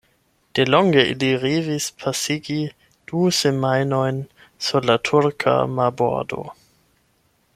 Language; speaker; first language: Esperanto; non-native, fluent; German